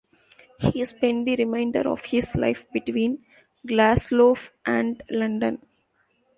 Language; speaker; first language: English; non-native, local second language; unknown